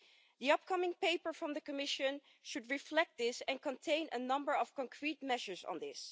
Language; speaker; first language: English; non-native, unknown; Dutch